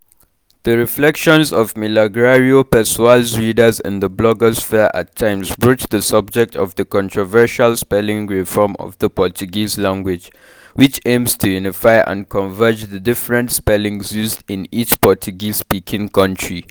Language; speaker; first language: English; non-native, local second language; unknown